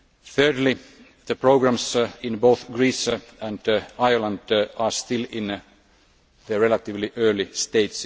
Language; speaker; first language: English; non-native, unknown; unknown